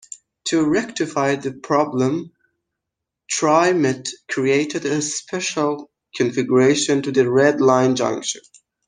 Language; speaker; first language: English; non-native, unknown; Persian